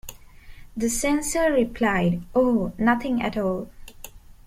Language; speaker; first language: English; non-native, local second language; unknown